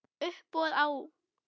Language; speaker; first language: Icelandic; non-native, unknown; German